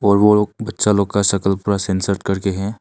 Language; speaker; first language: Hindi; non-native, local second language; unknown